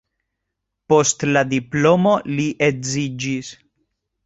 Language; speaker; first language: Esperanto; non-native, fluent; Spanish